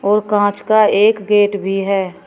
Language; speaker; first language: Hindi; native; Hindi